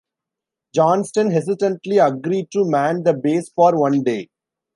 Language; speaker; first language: English; non-native, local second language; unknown